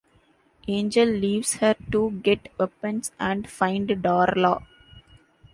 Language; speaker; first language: English; non-native, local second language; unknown